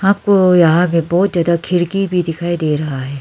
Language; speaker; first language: Hindi; non-native, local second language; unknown